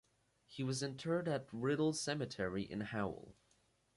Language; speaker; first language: English; native; English